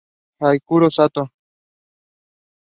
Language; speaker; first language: English; non-native, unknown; Spanish